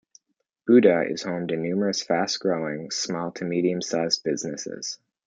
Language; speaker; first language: English; native; English